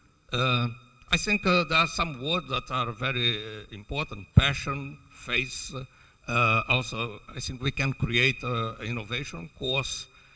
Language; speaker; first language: English; non-native, fluent; Portuguese